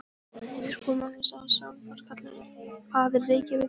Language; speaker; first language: Icelandic; non-native, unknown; Polish